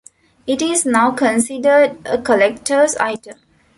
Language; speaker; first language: English; non-native, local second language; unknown